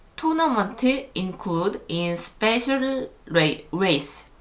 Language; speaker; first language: English; non-native, learner; Korean